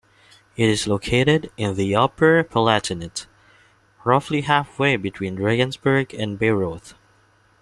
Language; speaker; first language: English; non-native, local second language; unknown